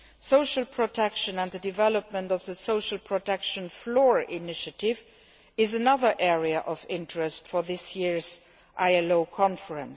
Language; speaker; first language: English; non-native, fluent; Luxembourgish